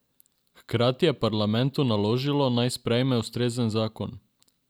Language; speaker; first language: Slovenian; non-native, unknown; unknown